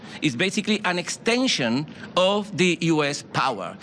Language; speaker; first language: English; non-native, fluent; Spanish